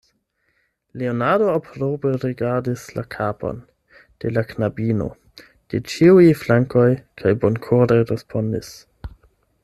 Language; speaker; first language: Esperanto; non-native, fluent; German